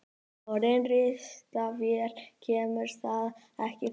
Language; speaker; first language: Icelandic; native; Icelandic